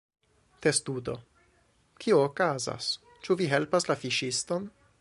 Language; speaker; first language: Esperanto; non-native, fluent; English